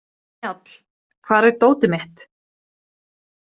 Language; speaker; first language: Icelandic; non-native, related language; Swedish